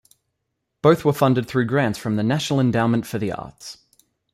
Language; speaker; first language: English; native; English